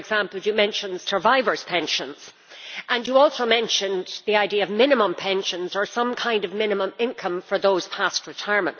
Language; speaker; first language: English; native; English